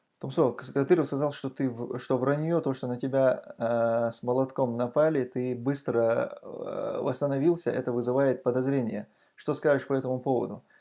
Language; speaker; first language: Russian; non-native, local second language; Chechen